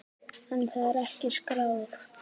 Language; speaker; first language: Icelandic; native; Icelandic